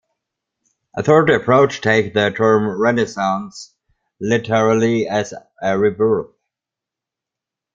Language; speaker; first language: English; non-native, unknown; German